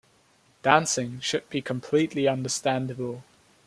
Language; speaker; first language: English; non-native, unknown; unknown